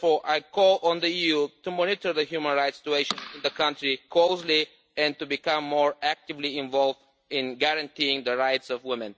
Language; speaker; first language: English; non-native, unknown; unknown